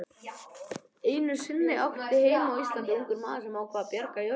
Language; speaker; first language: Icelandic; native; Icelandic